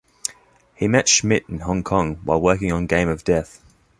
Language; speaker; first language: English; native; English